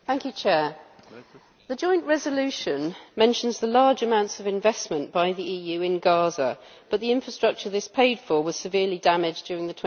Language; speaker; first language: English; native; English